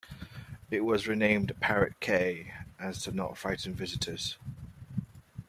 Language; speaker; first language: English; native; English